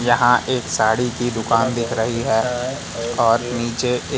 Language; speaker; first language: Hindi; native; Hindi